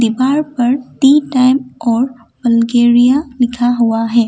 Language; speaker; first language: Hindi; non-native, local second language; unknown